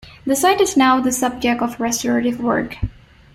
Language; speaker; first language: English; non-native, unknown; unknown